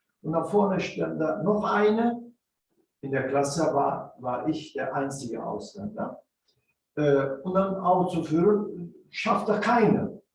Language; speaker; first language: German; non-native, fluent; Turkish